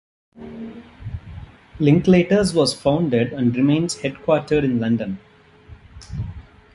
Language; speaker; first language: English; non-native, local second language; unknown